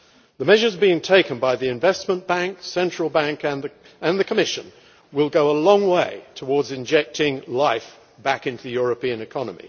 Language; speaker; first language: English; native; English